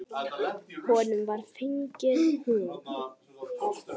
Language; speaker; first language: Icelandic; native; Icelandic